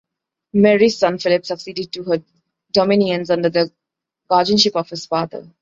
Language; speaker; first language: English; non-native, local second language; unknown